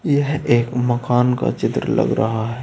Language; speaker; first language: Hindi; native; Hindi